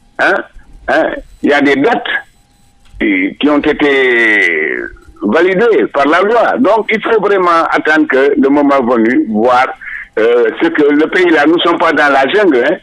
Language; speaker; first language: French; non-native, local second language; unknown